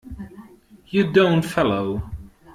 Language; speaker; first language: English; non-native, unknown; German